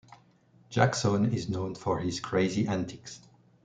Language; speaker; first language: English; non-native, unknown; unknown